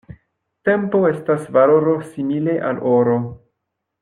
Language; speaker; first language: Esperanto; non-native, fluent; French